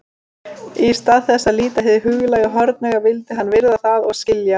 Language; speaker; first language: Icelandic; native; Icelandic